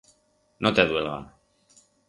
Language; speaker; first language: Aragonese; non-native, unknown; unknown